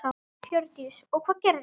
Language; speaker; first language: Icelandic; native; Icelandic